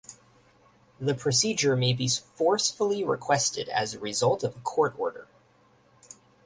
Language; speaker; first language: English; native; English